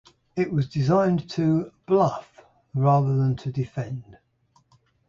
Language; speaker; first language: English; native; English